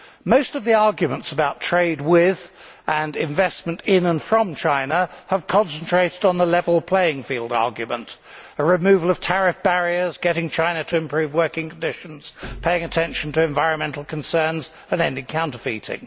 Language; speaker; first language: English; native; English